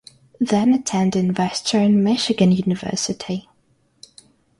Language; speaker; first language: English; non-native, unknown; Russian